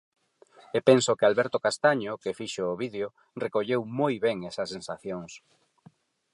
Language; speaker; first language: Galician; non-native, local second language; Spanish